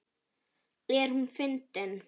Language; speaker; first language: Icelandic; native; Icelandic